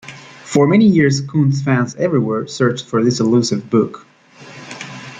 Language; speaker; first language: English; native; English